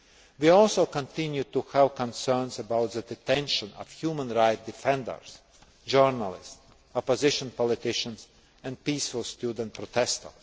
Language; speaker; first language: English; non-native, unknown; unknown